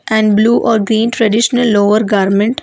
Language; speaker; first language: English; non-native, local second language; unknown